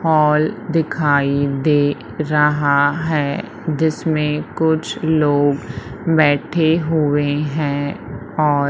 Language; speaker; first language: Hindi; native; Hindi